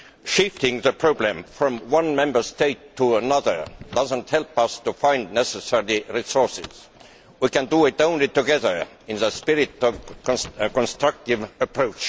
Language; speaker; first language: English; non-native, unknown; Estonian